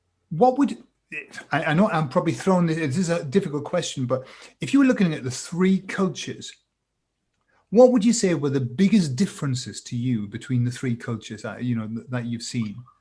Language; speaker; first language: English; native; English